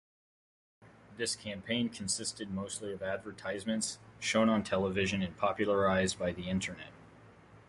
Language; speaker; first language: English; native; English